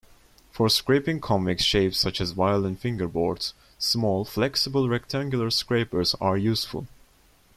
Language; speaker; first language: English; non-native, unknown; Turkish